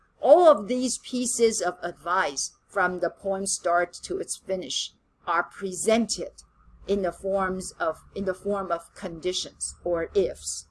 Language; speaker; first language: English; non-native, fluent; Chinese